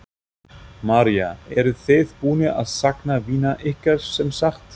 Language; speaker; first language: Icelandic; non-native, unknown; German